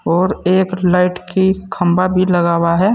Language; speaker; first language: Hindi; native; Hindi